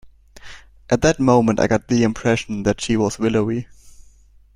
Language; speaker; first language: English; non-native, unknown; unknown